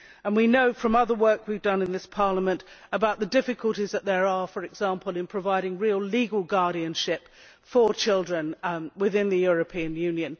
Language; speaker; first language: English; native; English